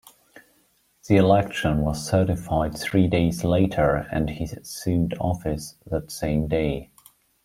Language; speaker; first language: English; non-native, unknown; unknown